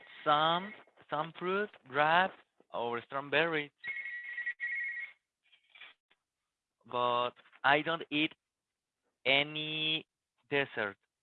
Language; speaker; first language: English; non-native, learner; Spanish